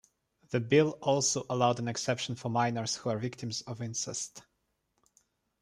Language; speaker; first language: English; non-native, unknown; Russian